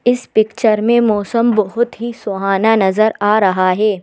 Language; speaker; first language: Hindi; native; Hindi